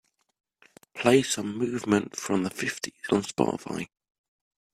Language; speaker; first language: English; native; English